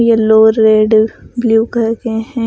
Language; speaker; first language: Hindi; non-native, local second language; Punjabi